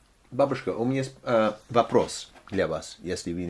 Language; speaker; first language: Russian; non-native, learner; English